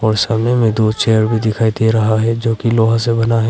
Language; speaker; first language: Hindi; non-native, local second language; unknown